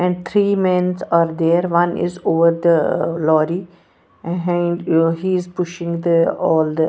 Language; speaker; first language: English; non-native, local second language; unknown